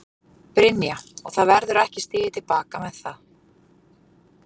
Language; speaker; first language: Icelandic; native; Icelandic